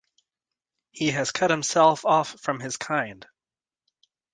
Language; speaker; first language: English; native; English